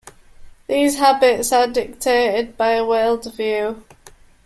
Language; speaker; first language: English; native; English